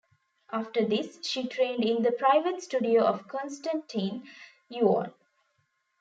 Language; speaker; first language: English; non-native, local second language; Tamil